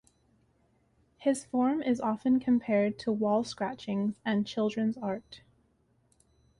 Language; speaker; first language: English; native; English